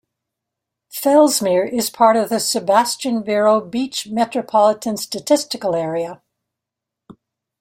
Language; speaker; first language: English; native; English